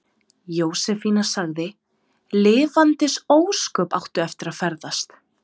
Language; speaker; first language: Icelandic; non-native, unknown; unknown